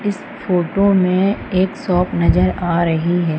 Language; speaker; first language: Hindi; native; Hindi